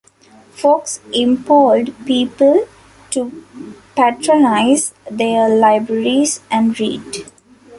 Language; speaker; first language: English; non-native, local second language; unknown